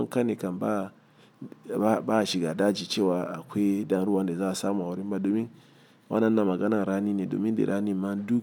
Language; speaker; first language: Hausa; non-native, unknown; Igbo